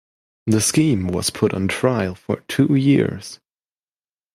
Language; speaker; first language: English; non-native, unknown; German